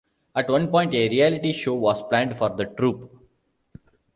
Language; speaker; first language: English; non-native, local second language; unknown